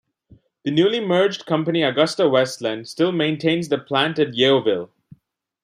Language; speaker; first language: English; non-native, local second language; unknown